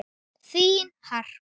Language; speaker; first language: Icelandic; native; Icelandic